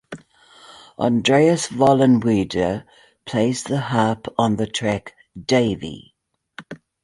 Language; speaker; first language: English; native; English